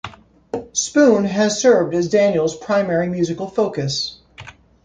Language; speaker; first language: English; native; English